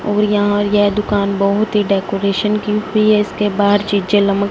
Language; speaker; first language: Hindi; non-native, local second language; Punjabi